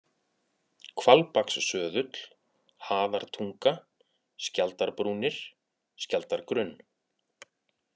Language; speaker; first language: Icelandic; native; Icelandic